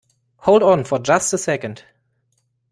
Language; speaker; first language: English; non-native, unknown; German